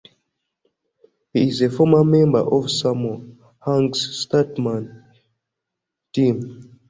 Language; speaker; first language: English; non-native, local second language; Ganda